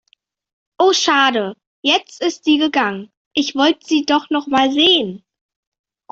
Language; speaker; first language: German; native; German